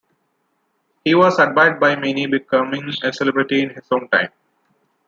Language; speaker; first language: English; non-native, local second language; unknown